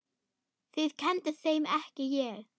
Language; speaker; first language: Icelandic; non-native, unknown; German